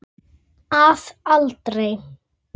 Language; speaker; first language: Icelandic; native; Icelandic